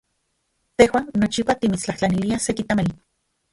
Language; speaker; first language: Central Puebla Nahuatl; non-native, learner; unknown